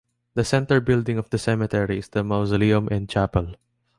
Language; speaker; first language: English; non-native, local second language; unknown